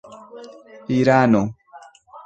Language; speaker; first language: Esperanto; non-native, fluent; Spanish